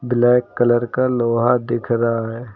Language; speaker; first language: Hindi; native; Hindi